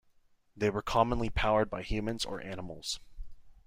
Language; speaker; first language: English; native; English